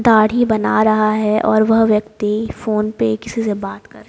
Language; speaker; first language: Hindi; native; Hindi